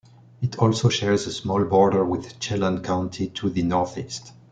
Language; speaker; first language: English; non-native, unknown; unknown